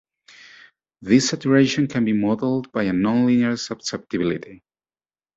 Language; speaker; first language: English; native; English